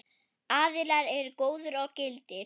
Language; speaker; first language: Icelandic; non-native, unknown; German